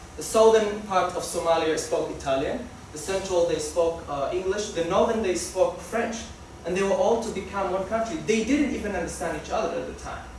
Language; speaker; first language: English; non-native, local second language; Somali